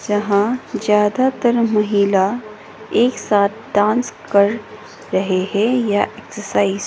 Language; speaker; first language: Hindi; non-native, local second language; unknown